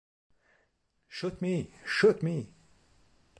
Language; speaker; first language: French; native; French